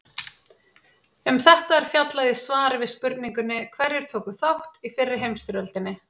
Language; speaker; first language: Icelandic; native; Icelandic